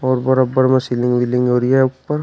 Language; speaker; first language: Hindi; native; Hindi